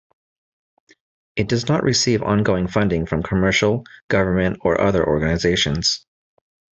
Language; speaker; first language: English; native; English